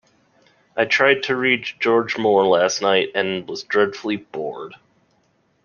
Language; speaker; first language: English; native; English